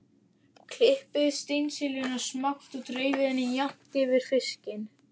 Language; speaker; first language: Icelandic; native; Icelandic